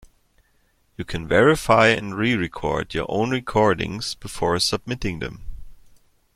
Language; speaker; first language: English; non-native, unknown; German